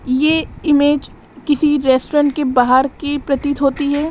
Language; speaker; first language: Hindi; native; Hindi